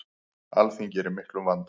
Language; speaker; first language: Icelandic; native; Icelandic